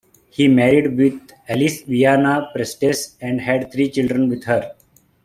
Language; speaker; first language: English; non-native, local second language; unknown